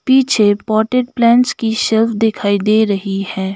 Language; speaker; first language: Hindi; non-native, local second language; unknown